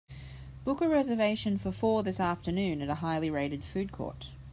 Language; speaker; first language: English; native; English